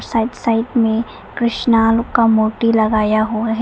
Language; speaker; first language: Hindi; non-native, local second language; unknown